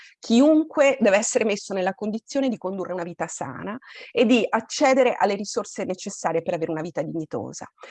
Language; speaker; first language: Italian; native; Italian